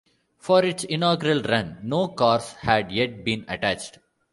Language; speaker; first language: English; non-native, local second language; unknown